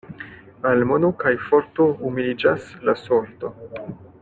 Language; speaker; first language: Esperanto; non-native, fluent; French